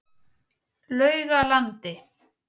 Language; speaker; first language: Icelandic; native; Icelandic